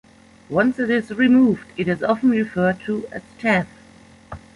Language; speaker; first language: English; non-native, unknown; German